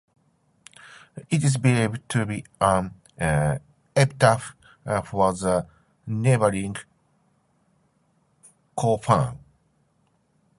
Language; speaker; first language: English; non-native, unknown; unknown